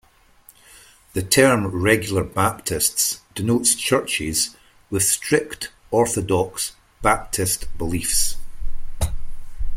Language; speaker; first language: English; native; English